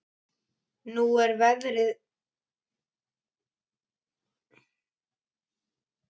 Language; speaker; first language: Icelandic; native; Icelandic